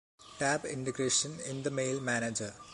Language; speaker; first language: English; non-native, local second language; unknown